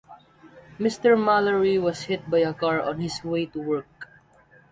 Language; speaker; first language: English; non-native, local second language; Waray